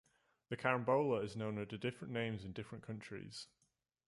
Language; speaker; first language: English; native; English